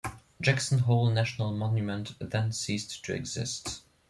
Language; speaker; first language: English; non-native, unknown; German